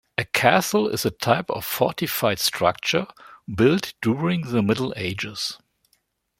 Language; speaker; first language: English; non-native, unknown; German